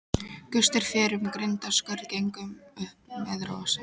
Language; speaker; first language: Icelandic; non-native, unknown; Polish